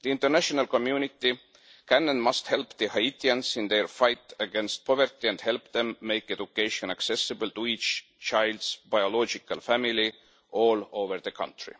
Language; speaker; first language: English; non-native, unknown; Estonian